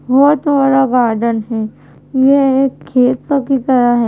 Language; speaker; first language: Hindi; native; Hindi